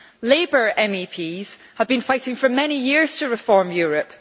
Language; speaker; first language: English; native; English